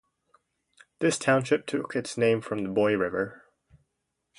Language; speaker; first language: English; native; English